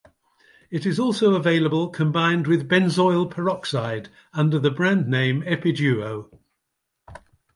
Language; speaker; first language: English; native; English